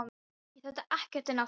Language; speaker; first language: Icelandic; non-native, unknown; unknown